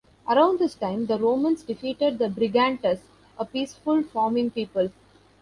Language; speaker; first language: English; non-native, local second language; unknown